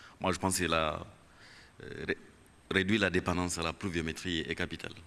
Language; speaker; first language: French; non-native, local second language; Kinyarwanda